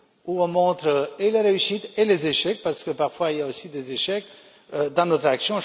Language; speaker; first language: French; non-native, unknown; Romanian